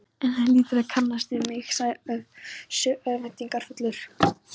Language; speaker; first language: Icelandic; non-native, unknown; Polish